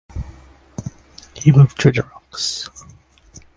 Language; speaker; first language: English; non-native, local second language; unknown